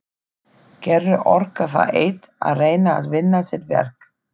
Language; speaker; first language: Icelandic; non-native, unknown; German